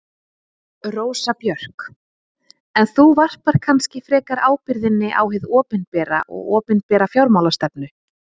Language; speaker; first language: Icelandic; native; Icelandic